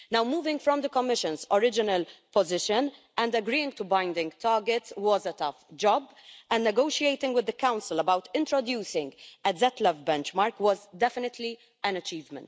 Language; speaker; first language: English; non-native, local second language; Maltese